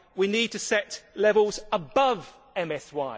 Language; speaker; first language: English; native; English